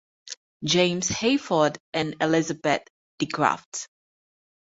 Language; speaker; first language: English; native; English